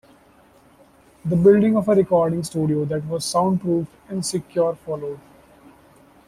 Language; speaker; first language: English; non-native, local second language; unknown